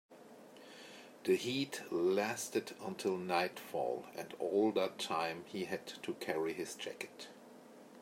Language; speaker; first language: English; native; English